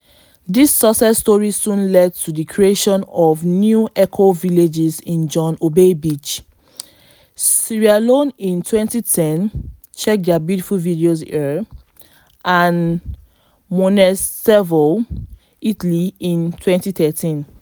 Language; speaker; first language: English; non-native, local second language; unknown